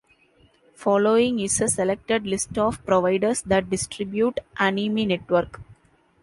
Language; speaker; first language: English; non-native, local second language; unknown